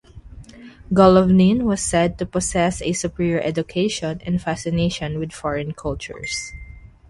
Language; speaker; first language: English; non-native, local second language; Filipino